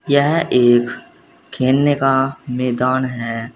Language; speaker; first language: Hindi; native; Hindi